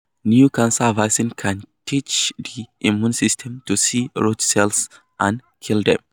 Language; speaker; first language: English; non-native, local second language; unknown